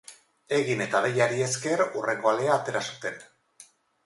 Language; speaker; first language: Basque; non-native, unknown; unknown